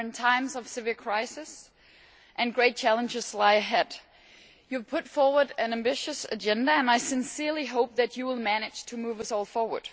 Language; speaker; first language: English; non-native, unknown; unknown